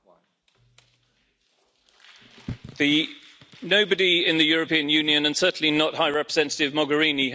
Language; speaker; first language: English; native; English